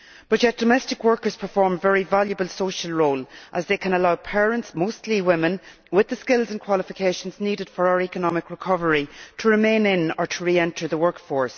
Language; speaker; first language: English; native; English